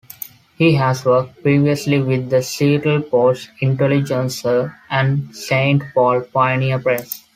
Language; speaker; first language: English; non-native, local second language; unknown